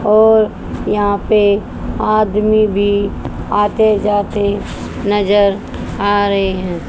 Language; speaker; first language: Hindi; native; Hindi